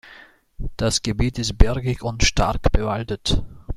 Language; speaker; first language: German; native; German